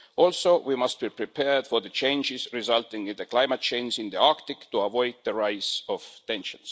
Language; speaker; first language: English; non-native, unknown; Estonian